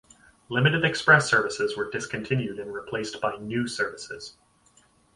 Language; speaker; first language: English; native; English